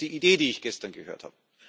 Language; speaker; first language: German; native; German